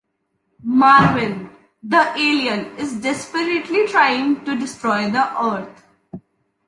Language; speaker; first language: English; non-native, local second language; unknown